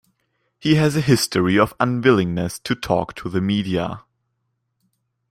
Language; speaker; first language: English; non-native, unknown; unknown